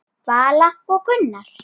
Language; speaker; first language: Icelandic; native; Icelandic